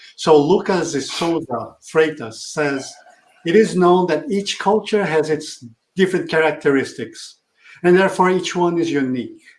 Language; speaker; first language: English; non-native, fluent; Portuguese